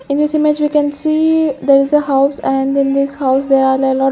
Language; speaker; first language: English; non-native, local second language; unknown